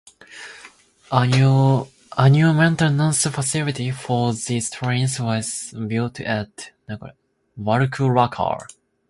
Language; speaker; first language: English; non-native, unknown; Japanese